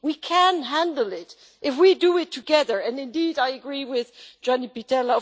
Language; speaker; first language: English; non-native, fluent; Dutch